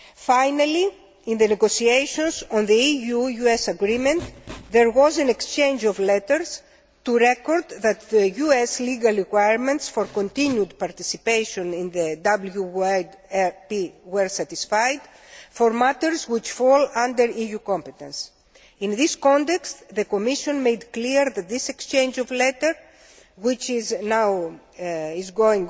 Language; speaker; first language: English; non-native, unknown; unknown